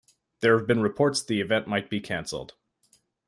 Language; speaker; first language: English; native; English